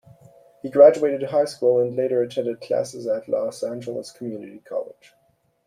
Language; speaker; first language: English; non-native, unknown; German